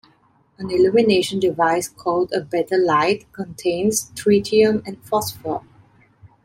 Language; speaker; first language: English; non-native, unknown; Italian